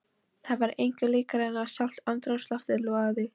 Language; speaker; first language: Icelandic; non-native, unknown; Polish